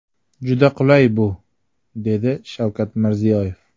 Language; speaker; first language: Uzbek; native; Uzbek